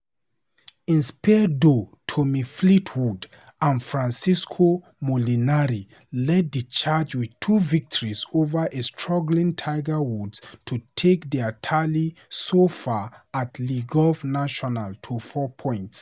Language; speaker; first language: English; non-native, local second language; Hausa